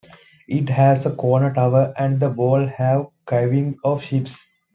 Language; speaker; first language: English; non-native, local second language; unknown